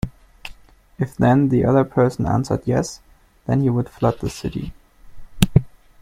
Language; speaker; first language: English; non-native, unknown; German